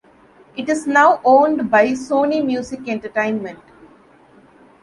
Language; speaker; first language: English; non-native, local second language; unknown